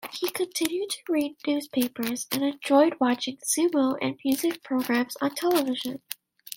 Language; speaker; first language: English; native; English